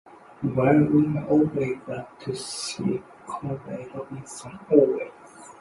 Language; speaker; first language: English; non-native, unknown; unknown